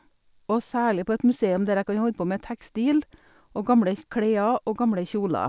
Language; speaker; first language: Norwegian; native; Norwegian